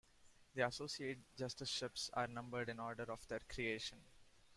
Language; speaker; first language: English; non-native, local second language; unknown